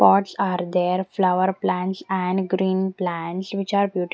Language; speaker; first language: English; non-native, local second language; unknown